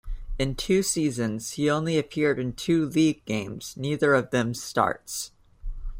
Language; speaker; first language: English; native; English